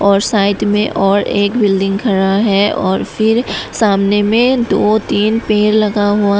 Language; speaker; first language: Hindi; non-native, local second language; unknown